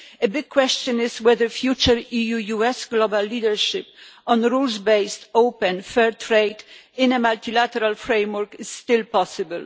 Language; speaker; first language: English; non-native, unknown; Polish